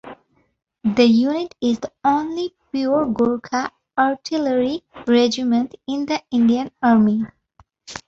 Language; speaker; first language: English; non-native, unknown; Bangla